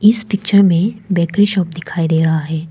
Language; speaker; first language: Hindi; non-native, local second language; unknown